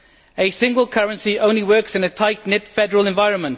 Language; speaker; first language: English; native; English